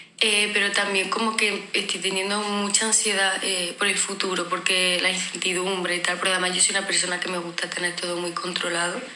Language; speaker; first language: Spanish; native; Spanish